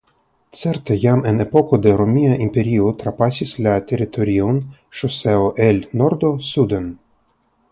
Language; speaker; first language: Esperanto; non-native, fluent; Russian